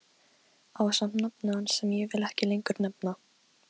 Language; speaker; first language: Icelandic; non-native, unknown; Polish